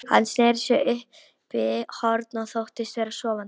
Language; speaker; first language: Icelandic; non-native, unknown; Polish